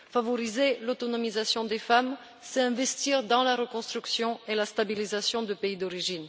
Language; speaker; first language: French; non-native, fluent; Bulgarian